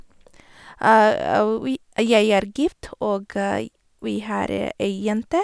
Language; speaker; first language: Norwegian; non-native, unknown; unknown